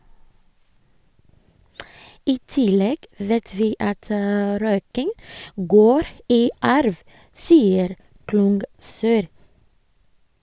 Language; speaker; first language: Norwegian; non-native, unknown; Ga